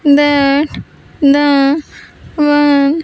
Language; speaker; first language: English; non-native, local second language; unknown